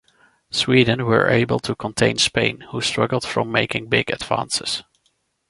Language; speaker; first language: English; non-native, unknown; Dutch